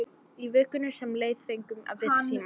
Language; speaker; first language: Icelandic; non-native, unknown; English